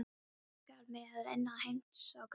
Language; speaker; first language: Icelandic; non-native, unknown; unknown